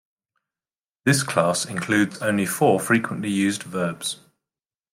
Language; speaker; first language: English; native; English